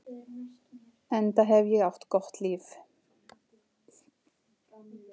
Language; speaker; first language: Icelandic; native; Icelandic